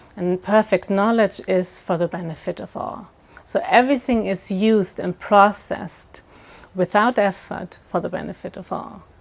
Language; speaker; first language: English; non-native, fluent; German